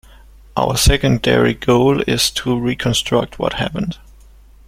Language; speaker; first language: English; native; English